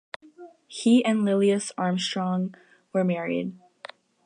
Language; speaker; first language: English; native; English